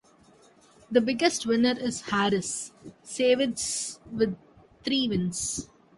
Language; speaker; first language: English; native; English